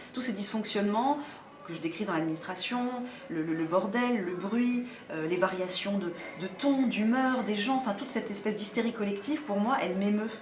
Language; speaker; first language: French; early bilingual, other home language; Arabic